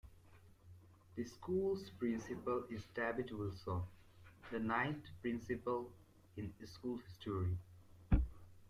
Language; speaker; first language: English; native; English